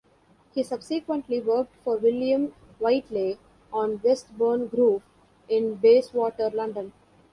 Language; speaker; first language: English; non-native, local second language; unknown